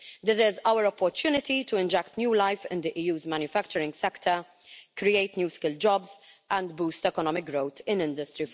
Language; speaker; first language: English; non-native, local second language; Maltese